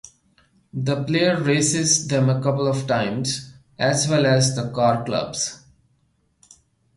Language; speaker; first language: English; non-native, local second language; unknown